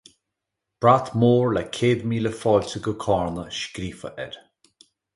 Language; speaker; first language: Irish; native; Irish